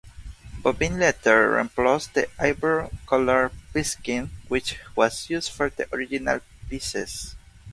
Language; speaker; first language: English; non-native, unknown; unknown